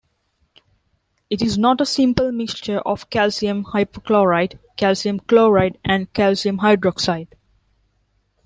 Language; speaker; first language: English; non-native, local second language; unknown